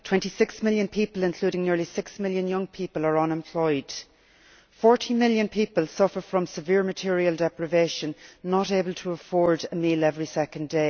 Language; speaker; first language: English; native; English